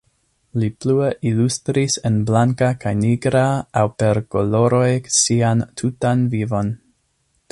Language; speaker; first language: Esperanto; non-native, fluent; English